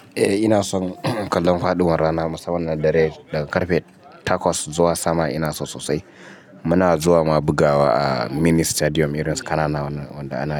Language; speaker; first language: Hausa; native; Hausa